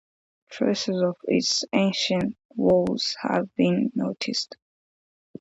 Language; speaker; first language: English; non-native, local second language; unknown